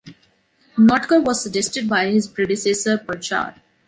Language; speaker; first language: English; non-native, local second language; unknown